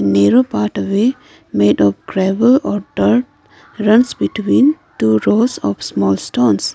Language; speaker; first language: English; non-native, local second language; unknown